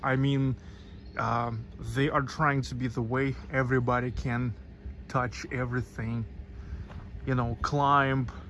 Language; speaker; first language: English; non-native, fluent; Russian